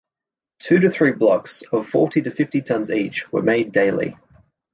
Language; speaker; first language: English; native; English